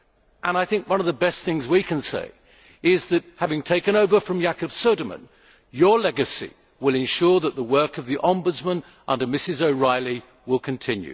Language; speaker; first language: English; native; English